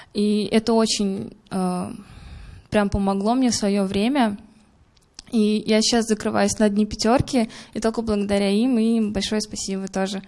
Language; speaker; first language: Russian; non-native, local second language; Kyrgyz